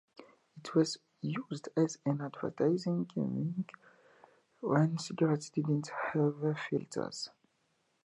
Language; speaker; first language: English; native; English